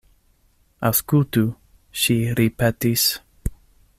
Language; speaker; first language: Esperanto; non-native, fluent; English